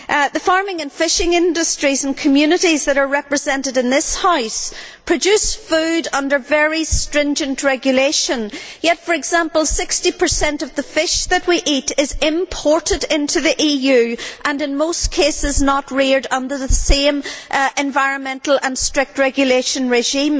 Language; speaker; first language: English; native; English